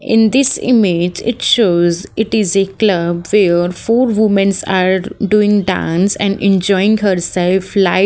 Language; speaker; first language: English; non-native, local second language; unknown